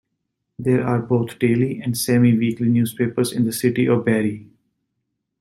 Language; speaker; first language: English; native; English